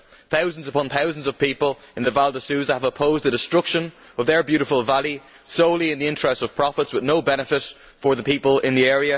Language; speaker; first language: English; native; English